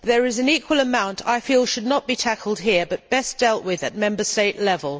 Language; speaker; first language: English; native; English